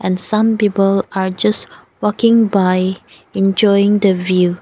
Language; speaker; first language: English; non-native, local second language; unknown